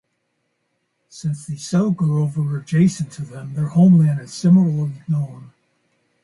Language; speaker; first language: English; native; English